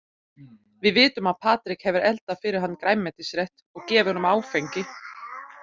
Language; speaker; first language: Icelandic; non-native, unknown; German